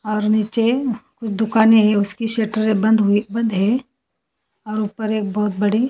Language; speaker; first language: Hindi; native; Hindi